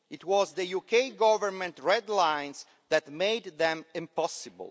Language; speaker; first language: English; non-native, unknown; Italian